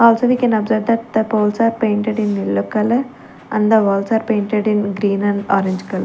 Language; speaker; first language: English; non-native, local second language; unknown